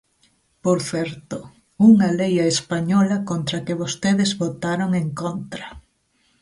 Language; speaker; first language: Galician; native; Galician